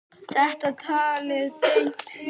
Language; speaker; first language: Icelandic; native; Icelandic